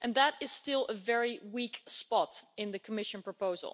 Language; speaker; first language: English; non-native, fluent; Dutch